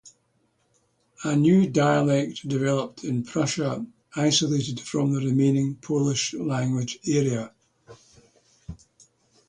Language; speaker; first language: English; native; English